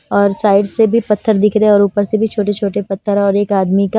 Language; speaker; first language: Hindi; non-native, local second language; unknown